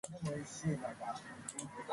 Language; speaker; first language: English; non-native, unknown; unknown